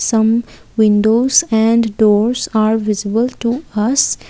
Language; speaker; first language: English; non-native, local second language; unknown